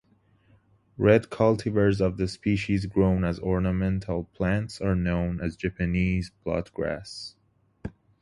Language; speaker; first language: English; native; English